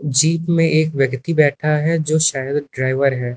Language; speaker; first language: Hindi; native; Hindi